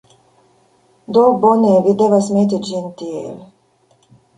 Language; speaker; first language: Esperanto; non-native, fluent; Russian